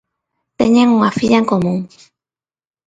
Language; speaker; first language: Galician; non-native, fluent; Spanish